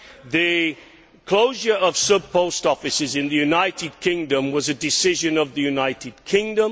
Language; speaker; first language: English; native; English